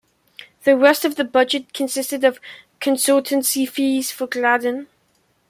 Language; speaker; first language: English; native; English